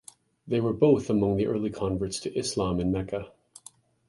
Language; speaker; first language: English; native; English